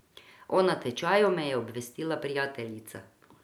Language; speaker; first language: Slovenian; non-native, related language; Croatian